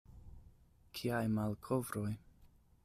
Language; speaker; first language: Esperanto; non-native, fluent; English